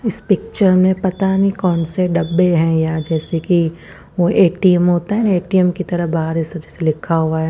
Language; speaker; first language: Hindi; non-native, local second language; Punjabi